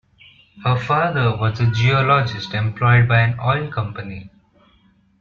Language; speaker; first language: English; non-native, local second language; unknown